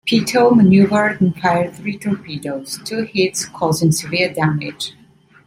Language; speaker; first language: English; non-native, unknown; Italian